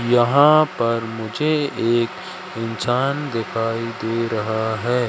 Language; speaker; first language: Hindi; native; Hindi